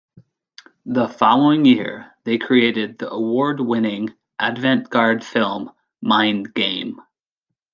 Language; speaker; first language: English; native; English